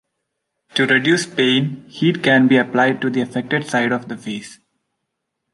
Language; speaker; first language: English; non-native, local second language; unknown